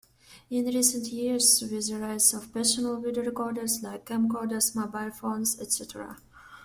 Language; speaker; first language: English; non-native, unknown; Russian